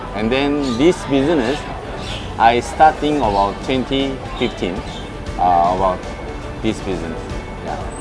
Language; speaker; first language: English; non-native, fluent; Korean